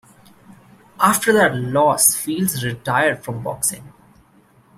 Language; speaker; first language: English; non-native, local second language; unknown